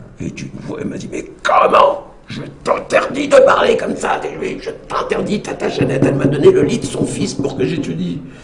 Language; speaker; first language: French; native; French